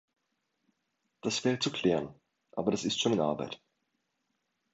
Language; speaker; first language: German; native; German